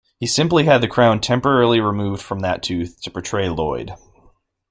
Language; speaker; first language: English; native; English